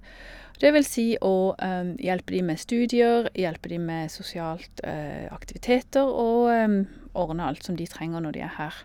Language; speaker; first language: Norwegian; native; Norwegian